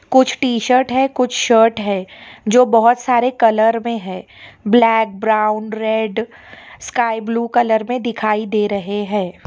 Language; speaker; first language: Hindi; non-native, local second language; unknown